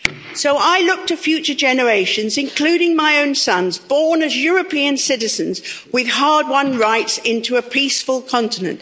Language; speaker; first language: English; native; English